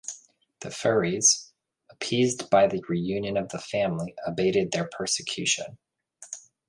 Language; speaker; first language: English; native; English